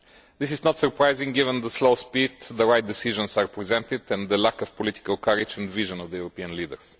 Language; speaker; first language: English; non-native, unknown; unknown